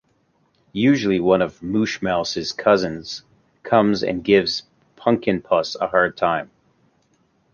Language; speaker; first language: English; native; English